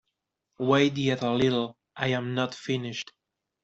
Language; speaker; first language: English; non-native, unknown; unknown